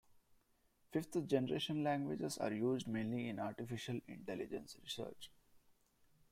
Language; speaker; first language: English; non-native, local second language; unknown